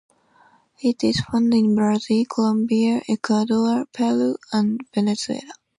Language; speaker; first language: English; non-native, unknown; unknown